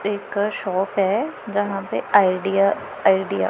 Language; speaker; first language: Hindi; non-native, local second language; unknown